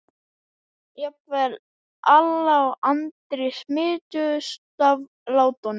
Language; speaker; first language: Icelandic; native; Icelandic